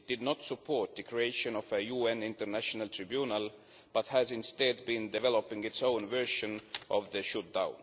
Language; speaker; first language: English; non-native, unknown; Estonian